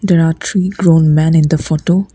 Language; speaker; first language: English; non-native, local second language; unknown